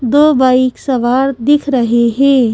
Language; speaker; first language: Hindi; native; Hindi